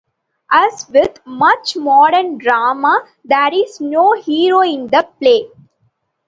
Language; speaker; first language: English; non-native, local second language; Tamil